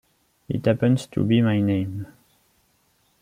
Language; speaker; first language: English; non-native, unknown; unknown